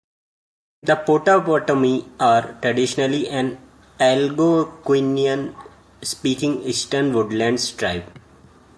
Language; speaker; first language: English; non-native, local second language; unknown